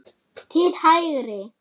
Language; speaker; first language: Icelandic; non-native, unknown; German